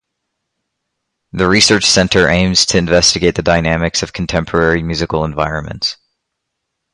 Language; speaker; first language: English; native; English